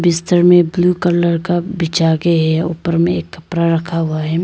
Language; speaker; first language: Hindi; non-native, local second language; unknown